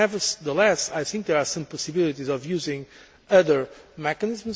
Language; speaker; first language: English; non-native, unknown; Portuguese